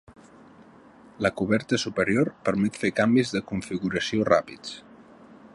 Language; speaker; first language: Catalan; native; Catalan